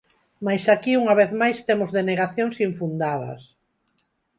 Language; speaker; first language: Galician; non-native, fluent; Spanish